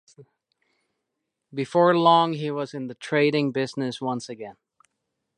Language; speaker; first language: English; non-native, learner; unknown